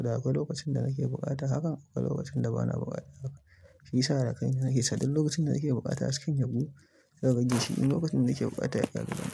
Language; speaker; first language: Hausa; native; Hausa